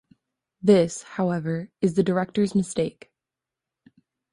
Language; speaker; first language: English; native; English